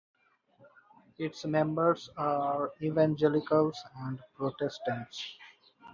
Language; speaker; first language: English; non-native, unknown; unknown